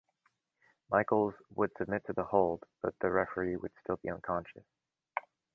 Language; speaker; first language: English; native; English